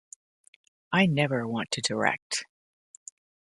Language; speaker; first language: English; native; English